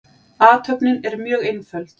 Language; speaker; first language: Icelandic; native; Icelandic